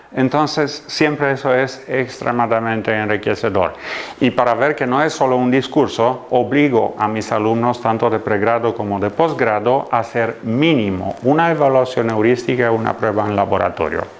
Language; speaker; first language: Spanish; non-native, fluent; Romanian